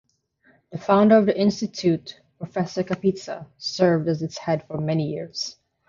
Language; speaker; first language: English; non-native, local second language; Filipino